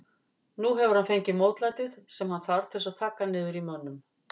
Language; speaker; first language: Icelandic; native; Icelandic